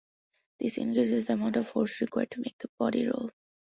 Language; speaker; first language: English; non-native, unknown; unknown